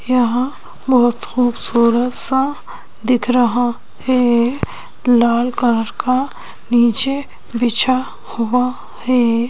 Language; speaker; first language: Hindi; native; Hindi